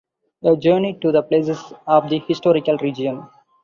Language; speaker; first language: English; non-native, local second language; Tamil